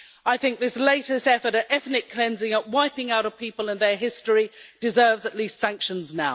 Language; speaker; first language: English; native; English